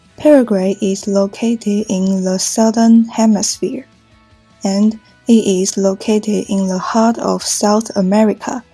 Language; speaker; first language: English; non-native, fluent; Chinese